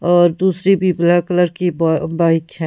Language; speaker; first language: Hindi; non-native, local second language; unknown